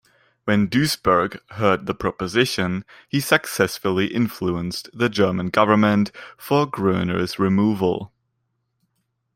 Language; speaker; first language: English; non-native, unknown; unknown